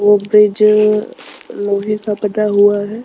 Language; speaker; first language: Hindi; non-native, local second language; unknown